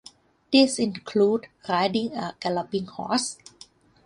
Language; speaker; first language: English; non-native, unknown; Thai